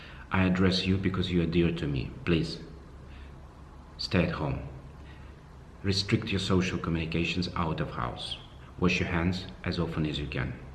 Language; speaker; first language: English; non-native, fluent; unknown